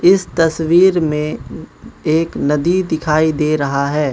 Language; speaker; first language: Hindi; non-native, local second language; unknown